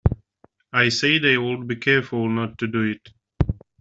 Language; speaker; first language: English; native; English